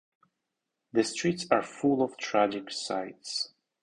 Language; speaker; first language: English; non-native, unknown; Russian